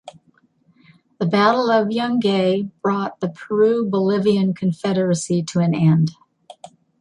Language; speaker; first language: English; native; English